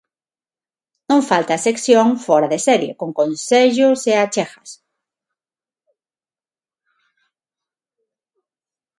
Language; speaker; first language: Galician; non-native, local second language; Spanish